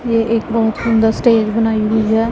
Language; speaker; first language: Hindi; non-native, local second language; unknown